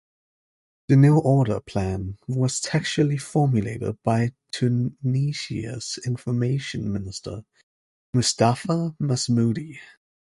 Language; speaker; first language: English; native; English